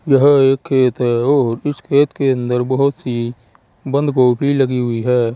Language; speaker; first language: Hindi; native; Hindi